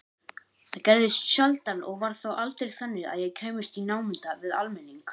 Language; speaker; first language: Icelandic; native; Icelandic